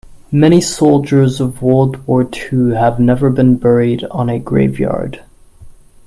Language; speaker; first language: English; non-native, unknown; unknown